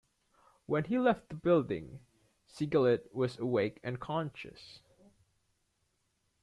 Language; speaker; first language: English; native; English